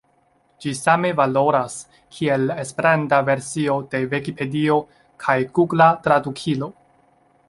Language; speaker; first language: Esperanto; non-native, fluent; Chinese